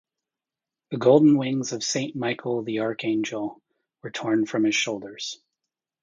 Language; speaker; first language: English; native; English